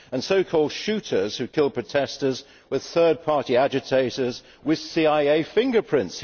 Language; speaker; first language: English; native; English